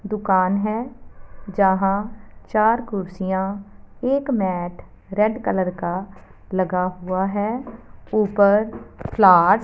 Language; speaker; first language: Hindi; non-native, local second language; Punjabi